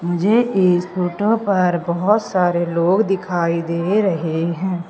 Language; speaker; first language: Hindi; native; Hindi